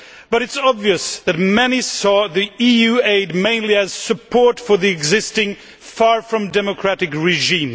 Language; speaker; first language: English; non-native, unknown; Swedish